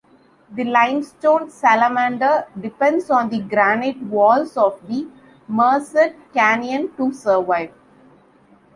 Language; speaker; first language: English; non-native, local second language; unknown